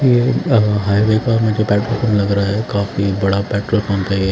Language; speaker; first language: Hindi; non-native, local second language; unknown